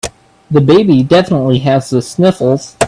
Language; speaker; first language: English; native; English